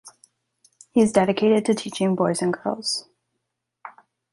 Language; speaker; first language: English; native; English